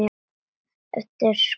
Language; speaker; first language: Icelandic; non-native, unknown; Latvian